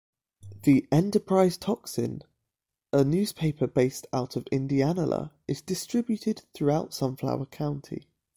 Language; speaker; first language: English; native; English